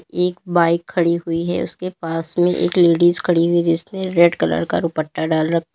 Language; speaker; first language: Hindi; native; Hindi